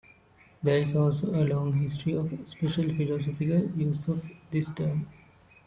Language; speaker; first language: English; non-native, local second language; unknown